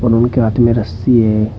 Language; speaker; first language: Hindi; native; Hindi